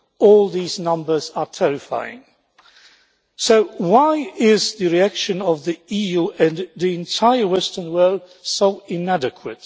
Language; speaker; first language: English; non-native, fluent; Polish